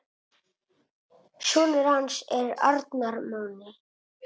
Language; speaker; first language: Icelandic; non-native, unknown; Italian